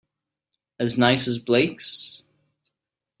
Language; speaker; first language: English; native; English